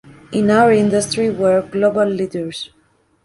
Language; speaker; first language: English; native; English